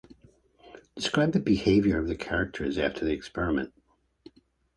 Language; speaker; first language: English; native; English